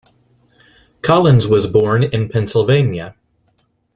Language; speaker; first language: English; non-native, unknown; Spanish